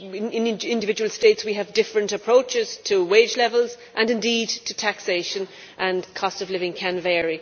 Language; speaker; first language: English; native; English